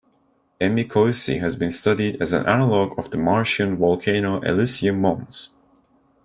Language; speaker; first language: English; non-native, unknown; Turkish